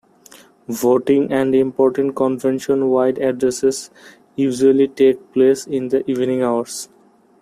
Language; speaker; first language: English; non-native, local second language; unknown